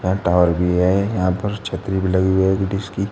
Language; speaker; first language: Hindi; native; Hindi